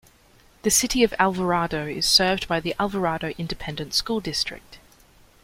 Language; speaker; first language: English; native; English